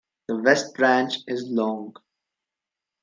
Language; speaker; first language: English; non-native, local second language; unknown